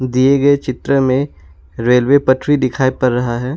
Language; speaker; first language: Hindi; non-native, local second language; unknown